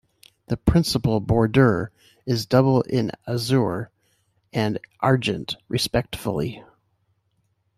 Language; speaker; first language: English; native; English